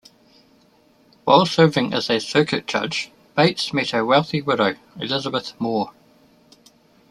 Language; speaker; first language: English; native; English